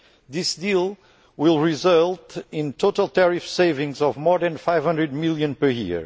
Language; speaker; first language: English; non-native, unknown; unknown